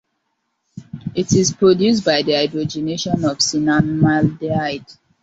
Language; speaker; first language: English; non-native, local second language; Hausa